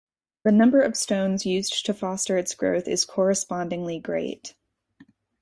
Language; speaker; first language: English; native; English